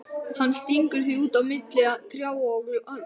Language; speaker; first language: Icelandic; native; Icelandic